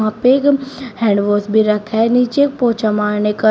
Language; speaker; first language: Hindi; native; Hindi